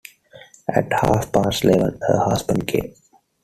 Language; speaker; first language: English; non-native, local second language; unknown